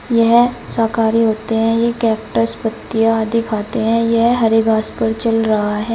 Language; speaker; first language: Hindi; native; Hindi